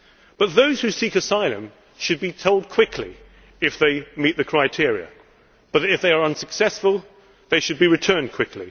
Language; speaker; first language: English; native; English